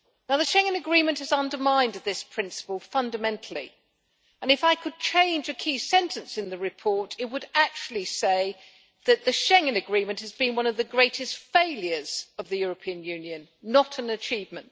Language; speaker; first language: English; native; English